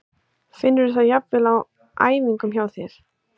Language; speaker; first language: Icelandic; native; Icelandic